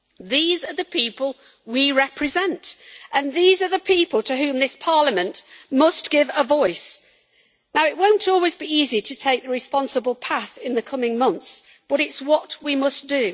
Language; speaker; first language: English; native; English